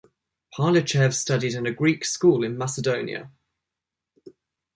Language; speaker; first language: English; native; English